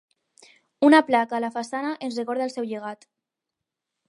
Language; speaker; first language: Catalan; non-native, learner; Spanish